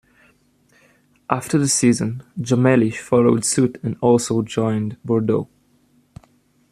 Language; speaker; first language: English; native; English